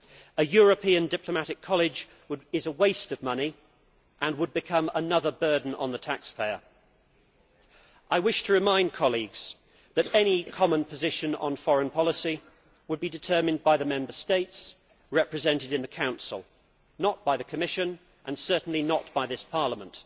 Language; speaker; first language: English; native; English